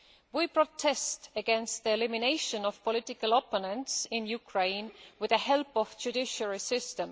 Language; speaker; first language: English; non-native, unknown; Estonian